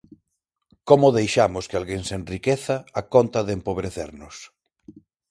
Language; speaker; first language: Galician; non-native, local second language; Spanish